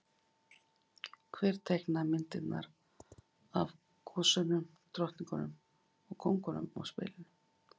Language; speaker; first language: Icelandic; native; Icelandic